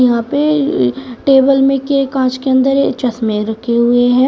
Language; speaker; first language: Hindi; native; Hindi